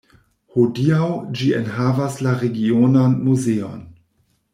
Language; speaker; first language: Esperanto; non-native, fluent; German